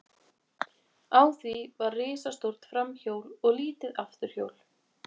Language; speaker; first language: Icelandic; native; Icelandic